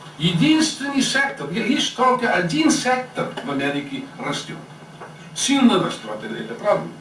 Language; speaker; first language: Russian; non-native, fluent; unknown